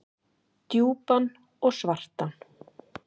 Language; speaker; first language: Icelandic; native; Icelandic